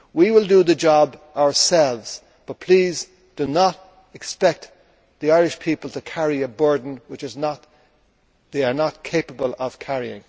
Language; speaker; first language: English; native; English